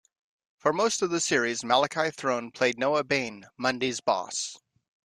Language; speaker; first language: English; native; English